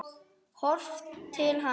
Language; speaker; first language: Icelandic; native; Icelandic